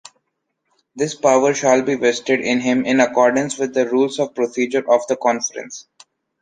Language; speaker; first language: English; non-native, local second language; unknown